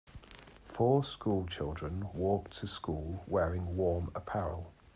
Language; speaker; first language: English; native; English